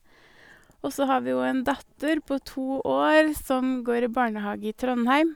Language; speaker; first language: Norwegian; native; Norwegian